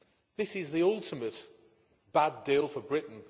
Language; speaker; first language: English; native; English